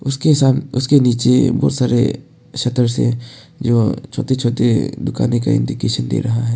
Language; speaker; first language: Hindi; non-native, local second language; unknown